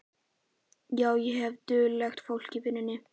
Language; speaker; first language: Icelandic; native; Icelandic